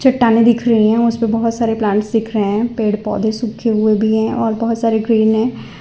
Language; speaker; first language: Hindi; non-native, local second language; Gujarati